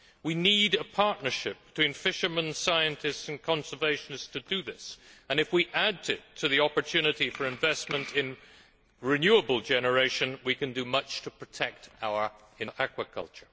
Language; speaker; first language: English; native; English